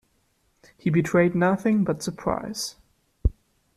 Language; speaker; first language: English; non-native, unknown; German